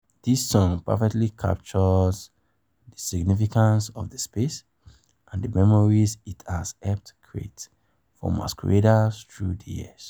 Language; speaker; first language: English; non-native, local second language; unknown